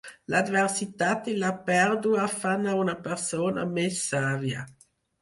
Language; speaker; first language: Catalan; non-native, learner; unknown